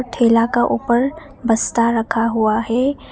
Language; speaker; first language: Hindi; non-native, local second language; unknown